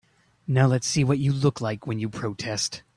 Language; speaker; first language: English; native; English